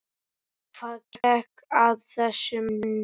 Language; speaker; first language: Icelandic; native; Icelandic